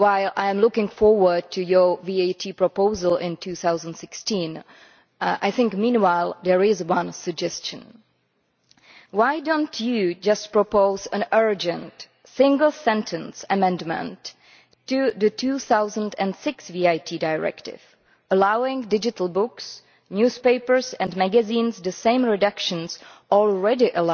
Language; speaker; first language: English; non-native, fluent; Czech